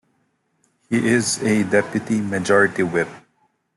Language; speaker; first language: English; non-native, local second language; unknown